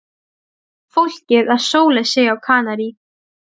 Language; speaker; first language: Icelandic; non-native, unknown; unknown